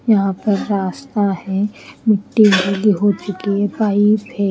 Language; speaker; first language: Hindi; native; Hindi